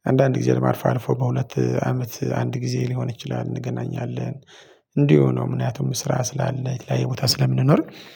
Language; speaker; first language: Amharic; non-native, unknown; Tigrinya